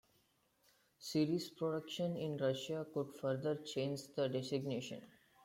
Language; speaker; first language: English; non-native, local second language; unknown